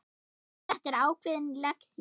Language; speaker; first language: Icelandic; non-native, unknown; German